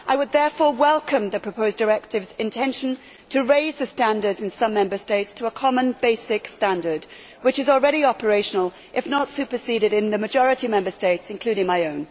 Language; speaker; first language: English; native; English